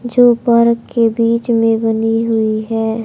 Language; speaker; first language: Hindi; native; Hindi